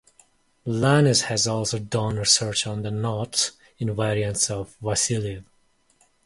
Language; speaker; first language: English; non-native, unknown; Mongolian